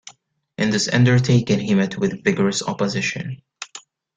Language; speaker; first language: English; native; English